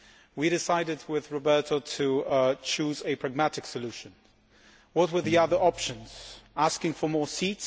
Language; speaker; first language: English; non-native, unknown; Polish